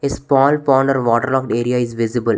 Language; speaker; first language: English; non-native, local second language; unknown